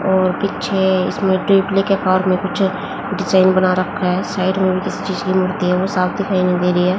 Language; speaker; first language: Hindi; native; Hindi